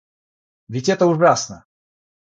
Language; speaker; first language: Russian; non-native, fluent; Georgian